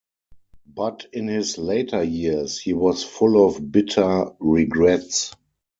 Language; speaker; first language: English; non-native, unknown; German